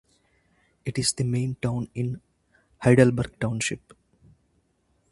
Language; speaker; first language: English; non-native, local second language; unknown